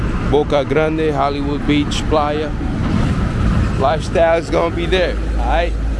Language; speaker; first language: English; native; English